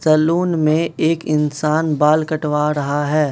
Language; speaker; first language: Hindi; non-native, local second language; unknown